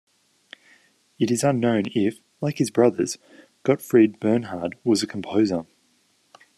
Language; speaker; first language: English; native; English